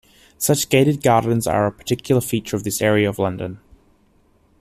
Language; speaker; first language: English; native; English